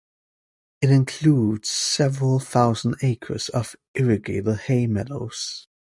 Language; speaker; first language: English; native; English